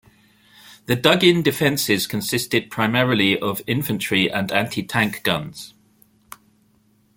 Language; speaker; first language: English; native; English